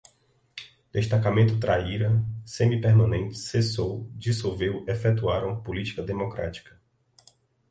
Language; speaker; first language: Portuguese; native; Portuguese